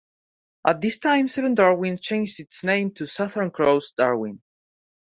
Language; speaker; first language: English; non-native, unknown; Spanish